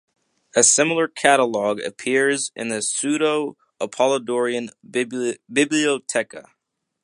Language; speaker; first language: English; native; English